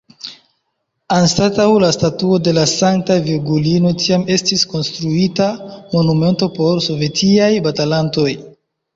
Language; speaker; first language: Esperanto; non-native, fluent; Chinese